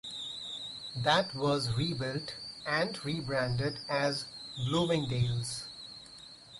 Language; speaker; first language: English; non-native, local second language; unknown